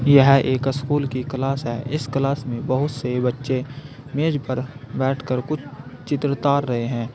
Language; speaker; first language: Hindi; native; Hindi